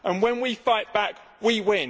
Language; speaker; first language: English; native; English